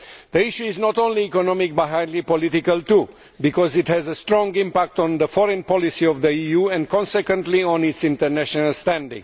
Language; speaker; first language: English; non-native, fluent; Romanian